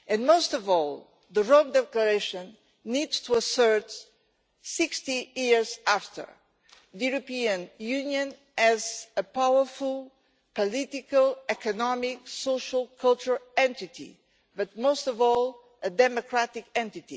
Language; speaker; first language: English; non-native, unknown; Portuguese